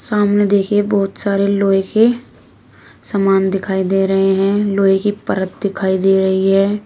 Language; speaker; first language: Hindi; native; Hindi